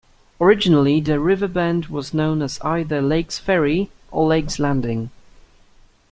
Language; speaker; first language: English; native; English